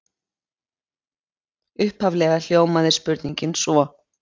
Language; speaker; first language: Icelandic; native; Icelandic